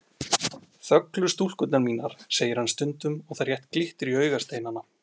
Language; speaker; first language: Icelandic; native; Icelandic